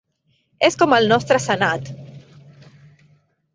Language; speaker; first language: Catalan; non-native, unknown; Spanish